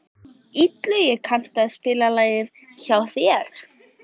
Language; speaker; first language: Icelandic; native; Icelandic